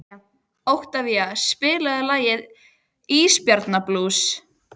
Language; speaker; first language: Icelandic; native; Icelandic